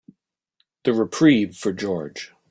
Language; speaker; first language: English; native; English